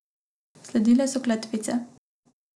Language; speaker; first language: Slovenian; non-native, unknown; Macedonian